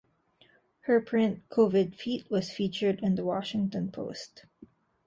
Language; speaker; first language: English; non-native, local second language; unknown